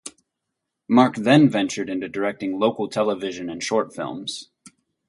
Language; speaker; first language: English; native; English